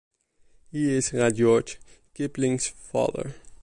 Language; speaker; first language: English; non-native, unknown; Dutch